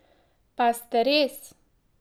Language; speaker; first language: Slovenian; native; Slovenian